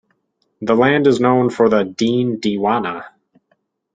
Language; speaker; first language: English; native; English